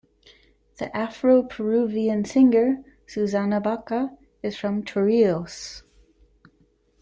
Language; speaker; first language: English; native; English